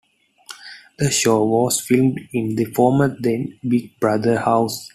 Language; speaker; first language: English; non-native, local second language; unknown